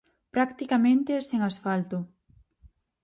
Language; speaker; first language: Galician; native; Galician